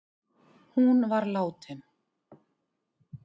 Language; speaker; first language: Icelandic; native; Icelandic